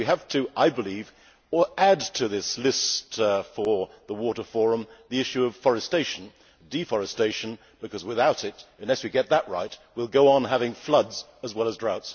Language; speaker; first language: English; native; English